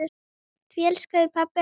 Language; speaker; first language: Icelandic; native; Icelandic